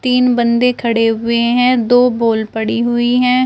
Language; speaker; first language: Hindi; native; Hindi